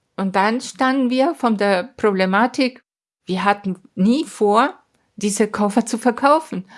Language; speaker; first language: German; non-native, fluent; Spanish